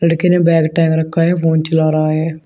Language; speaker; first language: Hindi; native; Hindi